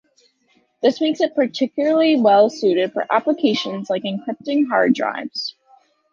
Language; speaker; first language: English; native; English